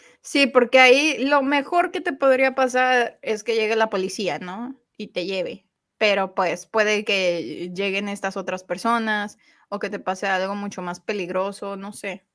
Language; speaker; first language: Spanish; native; Spanish